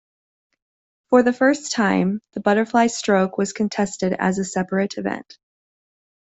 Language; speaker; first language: English; native; English